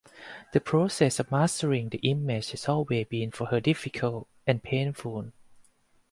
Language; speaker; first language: English; non-native, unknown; Thai